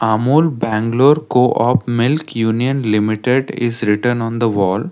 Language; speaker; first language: English; non-native, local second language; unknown